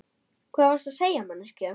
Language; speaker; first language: Icelandic; non-native, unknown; German